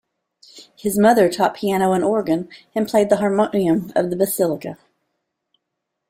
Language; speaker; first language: English; native; English